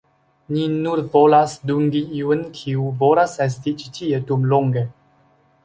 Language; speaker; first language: Esperanto; non-native, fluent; Chinese